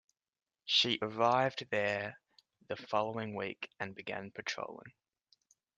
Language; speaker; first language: English; native; English